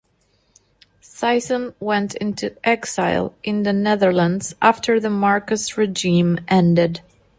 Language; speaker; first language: English; non-native, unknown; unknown